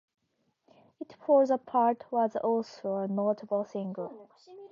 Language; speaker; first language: English; non-native, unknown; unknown